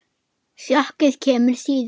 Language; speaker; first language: Icelandic; non-native, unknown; German